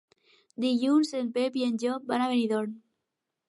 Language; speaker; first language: Catalan; non-native, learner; Spanish